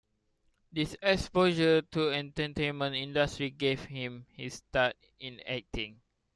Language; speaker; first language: English; non-native, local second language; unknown